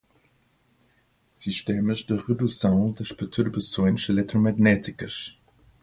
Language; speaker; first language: Portuguese; non-native, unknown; English